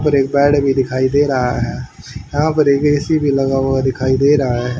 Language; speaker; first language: Hindi; native; Hindi